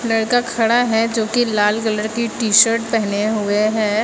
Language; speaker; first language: Hindi; native; Hindi